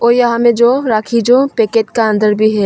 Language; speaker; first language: Hindi; non-native, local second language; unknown